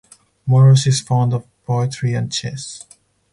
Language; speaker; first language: English; non-native, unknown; Spanish